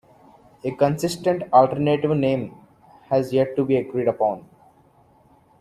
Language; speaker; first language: English; non-native, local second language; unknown